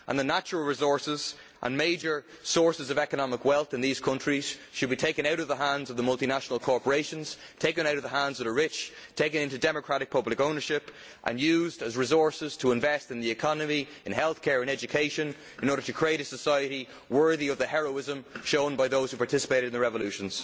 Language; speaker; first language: English; native; English